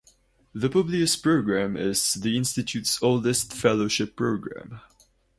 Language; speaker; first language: English; non-native, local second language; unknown